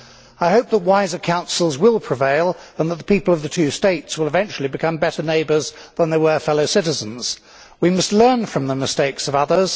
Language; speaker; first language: English; native; English